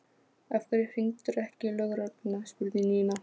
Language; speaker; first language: Icelandic; non-native, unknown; Polish